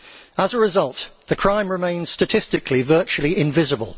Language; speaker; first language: English; native; English